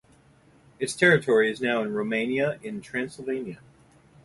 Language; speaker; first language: English; native; English